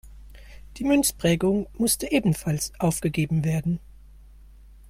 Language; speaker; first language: German; native; German